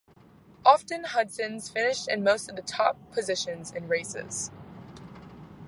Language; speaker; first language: English; native; English